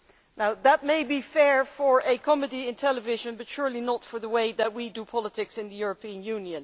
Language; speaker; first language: English; non-native, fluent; Dutch